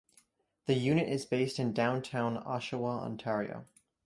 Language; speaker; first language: English; native; English